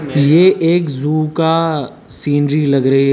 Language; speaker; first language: Hindi; native; Hindi